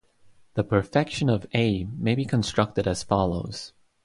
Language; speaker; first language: English; non-native, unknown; Estonian